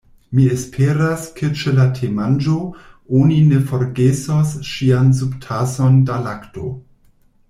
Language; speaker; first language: Esperanto; non-native, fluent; German